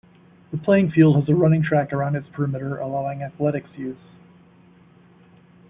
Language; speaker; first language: English; native; English